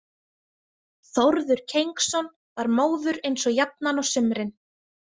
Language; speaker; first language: Icelandic; native; Icelandic